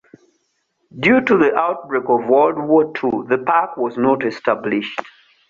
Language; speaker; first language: English; non-native, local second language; Ganda